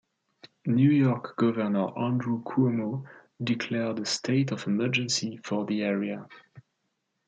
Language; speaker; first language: English; non-native, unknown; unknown